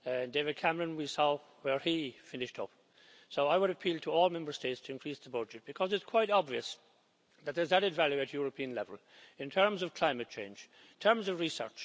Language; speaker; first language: English; native; English